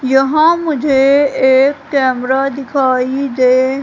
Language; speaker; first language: Hindi; native; Hindi